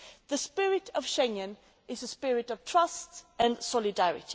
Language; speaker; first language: English; non-native, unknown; Swedish